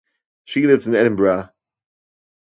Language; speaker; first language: English; non-native, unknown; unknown